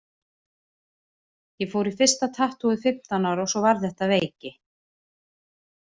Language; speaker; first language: Icelandic; native; Icelandic